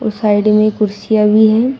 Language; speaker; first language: Hindi; native; Hindi